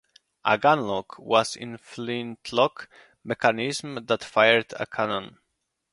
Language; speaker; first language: English; non-native, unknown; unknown